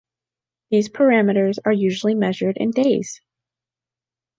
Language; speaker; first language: English; native; English